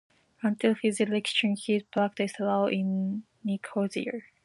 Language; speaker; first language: English; non-native, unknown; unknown